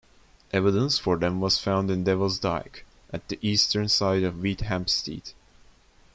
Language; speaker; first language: English; non-native, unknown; Turkish